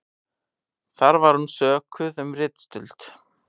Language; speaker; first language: Icelandic; native; Icelandic